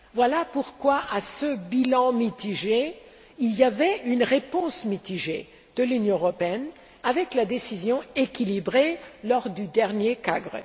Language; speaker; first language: French; non-native, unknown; German